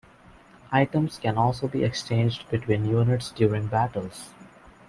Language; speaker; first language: English; non-native, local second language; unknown